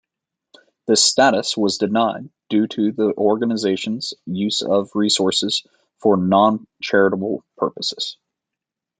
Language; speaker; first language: English; native; English